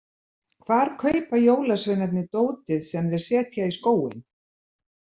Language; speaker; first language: Icelandic; native; Icelandic